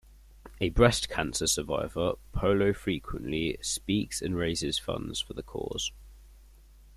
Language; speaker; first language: English; native; English